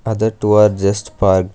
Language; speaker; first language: English; non-native, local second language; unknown